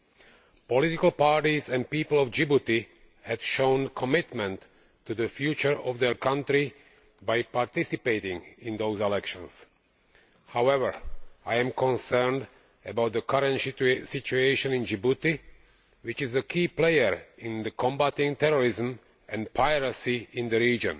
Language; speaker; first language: English; non-native, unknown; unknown